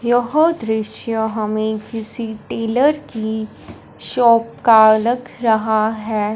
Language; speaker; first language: Hindi; non-native, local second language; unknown